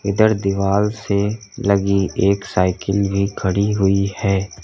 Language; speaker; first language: Hindi; native; Hindi